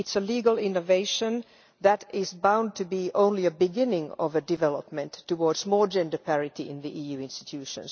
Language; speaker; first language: English; non-native, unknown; Finnish